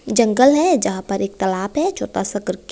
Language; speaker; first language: Hindi; non-native, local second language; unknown